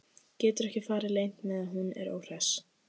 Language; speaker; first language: Icelandic; native; Icelandic